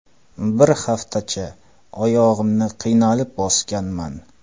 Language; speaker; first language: Uzbek; non-native, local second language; Kara-Kalpak